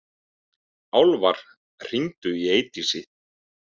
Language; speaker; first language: Icelandic; native; Icelandic